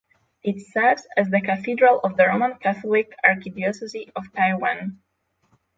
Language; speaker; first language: English; non-native, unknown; Polish